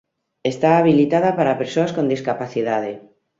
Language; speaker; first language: Galician; native; Galician